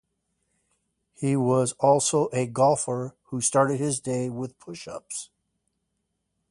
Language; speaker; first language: English; native; English